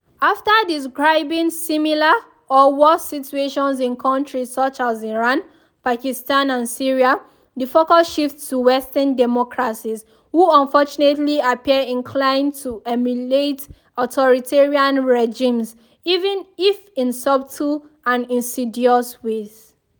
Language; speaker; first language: English; non-native, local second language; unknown